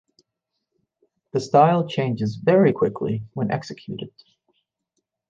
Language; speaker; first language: English; native; English